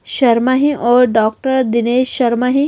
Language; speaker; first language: Hindi; native; Hindi